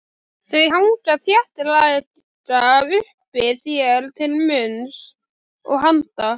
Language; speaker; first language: Icelandic; native; Icelandic